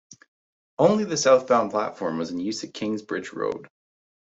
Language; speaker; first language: English; native; English